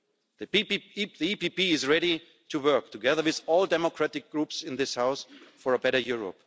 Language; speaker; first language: English; non-native, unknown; German